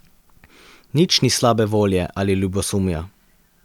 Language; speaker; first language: Slovenian; native; Slovenian